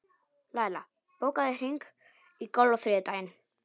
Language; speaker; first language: Icelandic; non-native, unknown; Polish